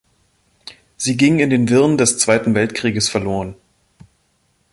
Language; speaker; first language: German; native; German